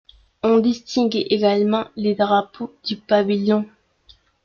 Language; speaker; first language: French; non-native, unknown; Spanish